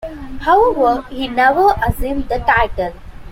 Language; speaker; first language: English; non-native, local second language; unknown